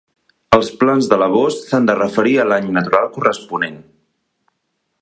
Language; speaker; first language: Catalan; non-native, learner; Spanish